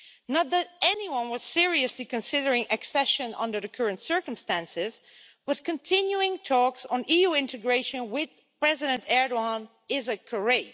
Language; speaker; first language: English; non-native, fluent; Dutch